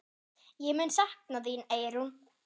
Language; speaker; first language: Icelandic; non-native, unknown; German